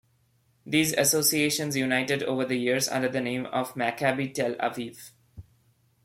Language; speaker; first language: English; non-native, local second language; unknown